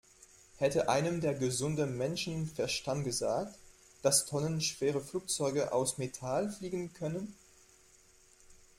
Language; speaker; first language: German; non-native, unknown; French